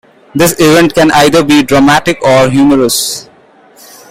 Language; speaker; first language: English; non-native, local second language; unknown